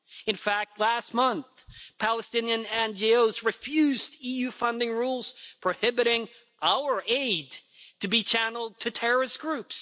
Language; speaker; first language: English; non-native, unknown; Swedish